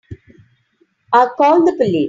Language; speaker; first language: English; non-native, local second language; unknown